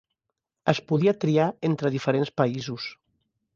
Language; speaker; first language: Catalan; native; Catalan